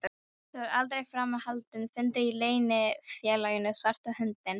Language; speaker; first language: Icelandic; non-native, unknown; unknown